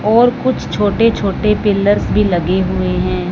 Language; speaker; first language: Hindi; non-native, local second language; Punjabi